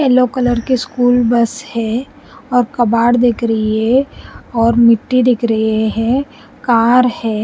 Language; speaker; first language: Hindi; non-native, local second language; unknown